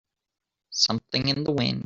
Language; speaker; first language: English; native; English